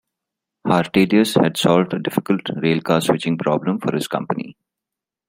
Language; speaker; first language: English; non-native, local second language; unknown